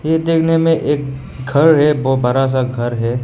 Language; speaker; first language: Hindi; non-native, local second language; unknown